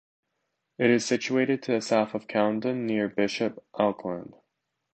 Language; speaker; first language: English; native; English